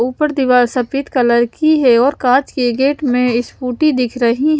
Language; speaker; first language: Hindi; non-native, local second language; Punjabi